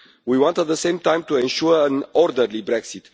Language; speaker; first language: English; non-native, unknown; Romanian